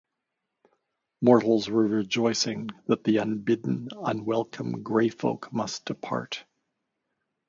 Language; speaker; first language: English; native; English